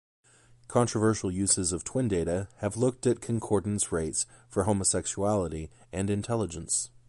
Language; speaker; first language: English; native; English